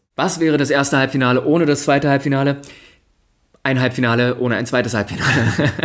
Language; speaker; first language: German; native; German